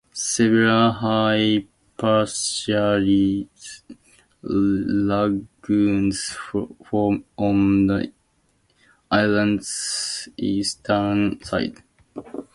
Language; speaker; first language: English; native; English